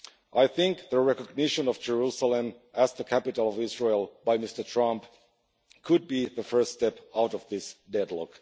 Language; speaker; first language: English; non-native, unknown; Finnish